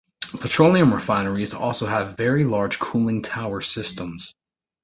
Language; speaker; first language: English; native; English